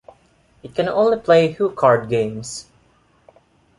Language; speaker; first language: English; non-native, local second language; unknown